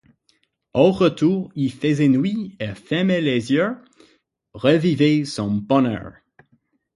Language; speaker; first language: French; non-native, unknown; English